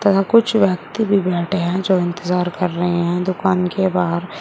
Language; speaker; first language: Hindi; native; Hindi